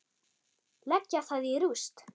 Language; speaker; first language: Icelandic; non-native, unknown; German